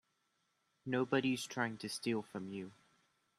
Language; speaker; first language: English; native; English